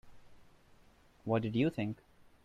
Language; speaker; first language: English; non-native, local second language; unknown